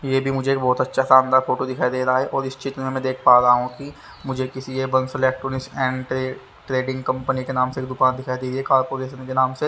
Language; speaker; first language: Hindi; native; Hindi